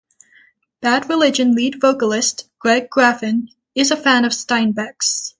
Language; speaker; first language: English; native; English